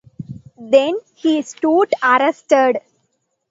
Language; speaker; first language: English; non-native, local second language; Tamil